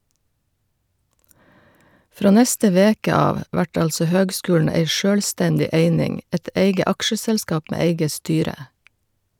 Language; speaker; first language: Norwegian; native; Norwegian